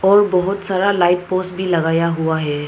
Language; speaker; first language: Hindi; non-native, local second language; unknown